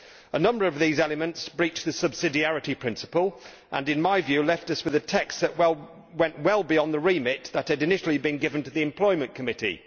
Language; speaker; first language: English; native; English